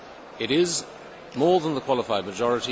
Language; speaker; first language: English; native; English